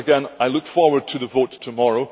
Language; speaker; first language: English; native; English